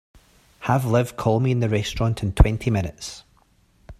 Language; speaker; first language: English; native; English